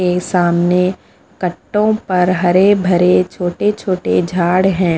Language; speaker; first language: Hindi; non-native, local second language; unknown